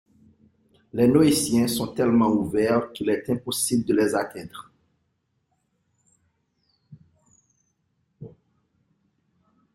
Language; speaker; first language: French; non-native, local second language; Haitian Creole